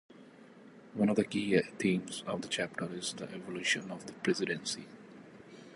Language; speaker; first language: English; non-native, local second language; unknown